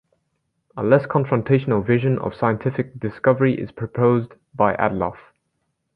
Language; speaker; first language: English; native; English